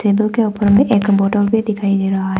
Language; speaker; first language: Hindi; non-native, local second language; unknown